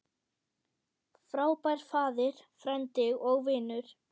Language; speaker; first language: Icelandic; non-native, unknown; German